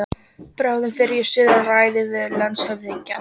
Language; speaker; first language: Icelandic; non-native, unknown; Polish